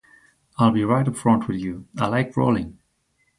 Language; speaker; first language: English; non-native, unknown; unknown